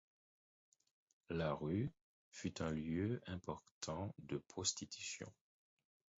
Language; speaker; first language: French; non-native, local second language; Haitian Creole